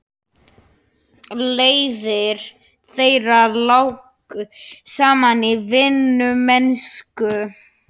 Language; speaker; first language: Icelandic; non-native, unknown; Slovak